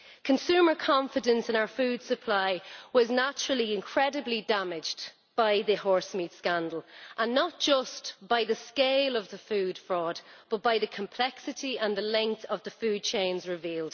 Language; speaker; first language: English; native; English